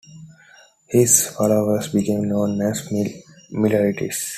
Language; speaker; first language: English; non-native, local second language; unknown